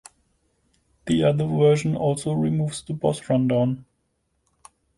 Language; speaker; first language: English; non-native, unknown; German